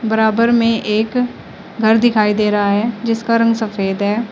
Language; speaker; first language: Hindi; native; Hindi